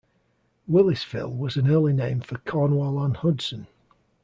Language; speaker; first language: English; native; English